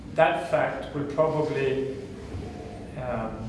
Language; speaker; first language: English; non-native, fluent; Swedish